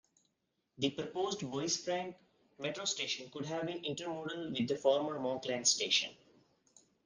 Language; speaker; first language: English; non-native, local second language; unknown